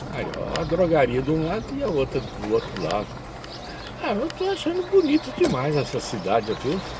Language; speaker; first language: Portuguese; non-native, fluent; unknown